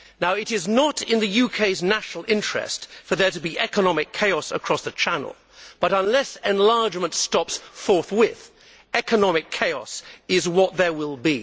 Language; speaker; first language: English; native; English